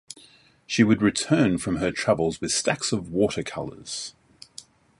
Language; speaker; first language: English; native; English